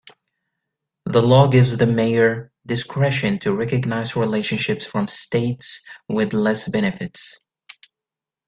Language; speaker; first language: English; native; English